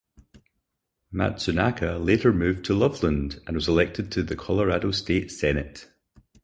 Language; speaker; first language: English; native; English